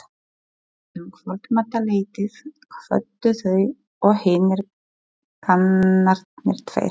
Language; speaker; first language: Icelandic; non-native, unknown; Polish